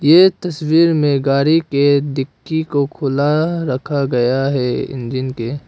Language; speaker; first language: Hindi; non-native, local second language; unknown